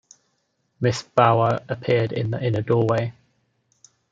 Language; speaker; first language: English; native; English